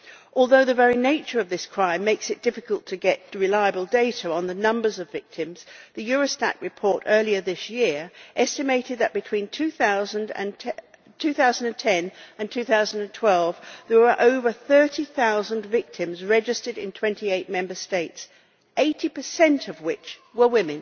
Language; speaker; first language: English; native; English